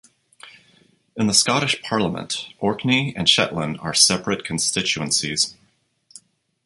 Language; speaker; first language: English; native; English